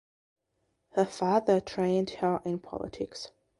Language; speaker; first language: English; non-native, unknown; Belarusian